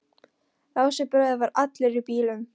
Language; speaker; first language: Icelandic; non-native, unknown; Polish